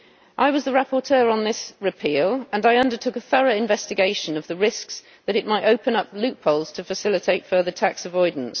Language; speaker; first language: English; native; English